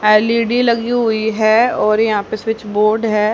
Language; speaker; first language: Hindi; native; Hindi